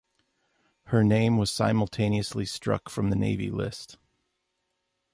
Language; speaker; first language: English; native; English